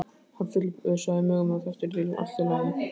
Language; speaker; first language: Icelandic; native; Icelandic